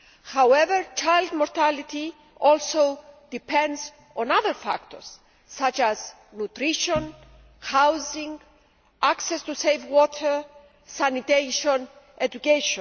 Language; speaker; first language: English; non-native, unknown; Greek